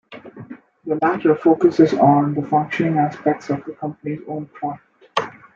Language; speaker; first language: English; non-native, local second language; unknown